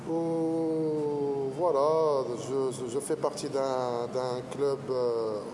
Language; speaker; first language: French; non-native, local second language; Arabic